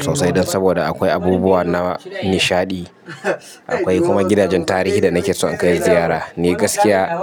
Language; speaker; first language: Hausa; native; Hausa